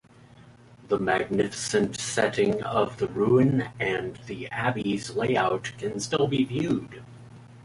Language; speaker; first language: English; native; English